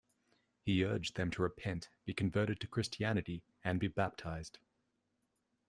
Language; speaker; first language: English; native; English